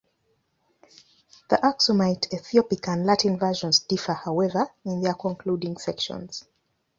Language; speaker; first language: English; non-native, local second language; Ganda